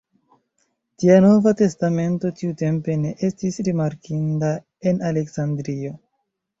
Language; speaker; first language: Esperanto; non-native, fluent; Chinese